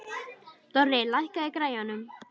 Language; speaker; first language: Icelandic; native; Icelandic